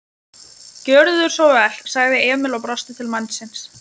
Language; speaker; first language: Icelandic; non-native, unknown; Lithuanian